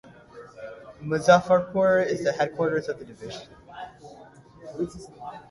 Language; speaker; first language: English; native; English